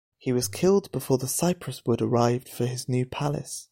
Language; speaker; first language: English; native; English